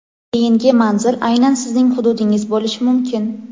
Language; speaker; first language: Uzbek; native; Uzbek